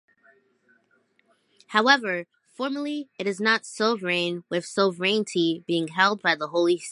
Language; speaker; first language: English; native; English